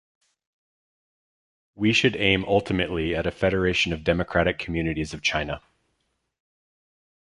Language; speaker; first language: English; native; English